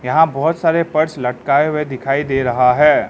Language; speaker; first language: Hindi; non-native, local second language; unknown